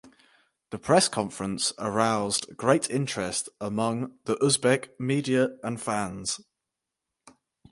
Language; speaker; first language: English; native; English